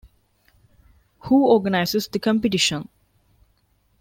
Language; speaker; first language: English; non-native, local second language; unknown